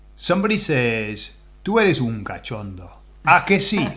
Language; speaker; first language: Spanish; non-native, fluent; English